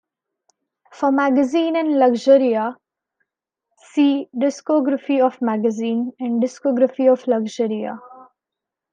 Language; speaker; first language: English; non-native, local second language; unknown